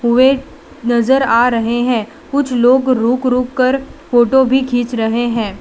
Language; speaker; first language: Hindi; non-native, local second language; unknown